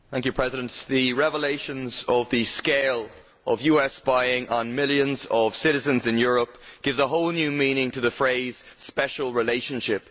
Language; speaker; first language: English; native; English